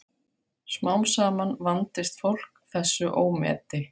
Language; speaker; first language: Icelandic; non-native, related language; Faroese